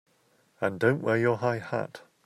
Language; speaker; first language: English; native; English